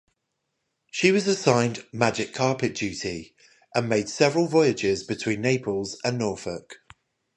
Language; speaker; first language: English; native; English